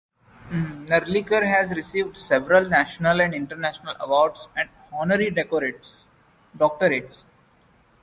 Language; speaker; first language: English; non-native, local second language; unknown